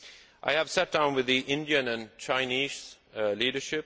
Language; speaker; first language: English; non-native, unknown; Swedish